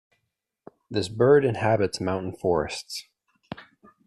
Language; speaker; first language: English; native; English